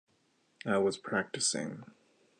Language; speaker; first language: English; native; English